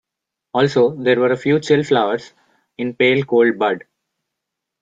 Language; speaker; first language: English; non-native, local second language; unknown